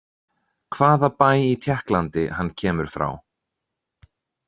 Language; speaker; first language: Icelandic; native; Icelandic